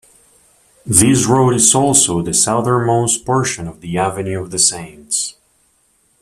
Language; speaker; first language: English; native; English